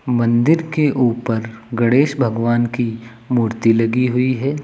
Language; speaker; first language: Hindi; native; Hindi